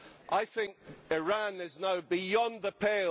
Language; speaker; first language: English; native; English